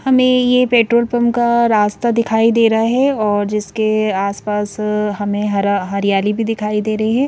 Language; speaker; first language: Hindi; native; Hindi